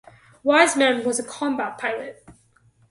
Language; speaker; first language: English; native; English